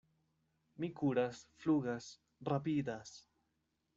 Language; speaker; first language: Esperanto; non-native, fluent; Spanish